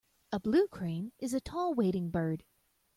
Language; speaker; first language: English; native; English